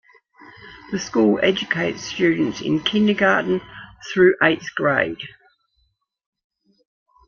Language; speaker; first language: English; native; English